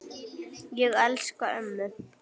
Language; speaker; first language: Icelandic; native; Icelandic